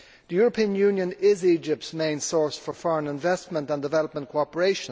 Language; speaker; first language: English; native; English